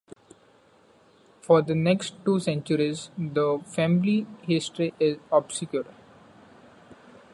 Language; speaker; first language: English; non-native, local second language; Marathi